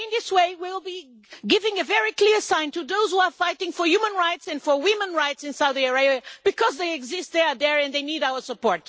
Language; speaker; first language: English; non-native, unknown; Portuguese